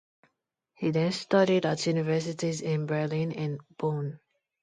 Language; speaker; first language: English; non-native, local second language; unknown